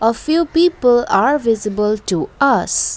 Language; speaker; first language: English; non-native, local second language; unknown